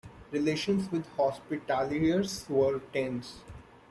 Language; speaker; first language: English; non-native, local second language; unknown